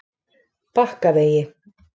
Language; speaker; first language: Icelandic; native; Icelandic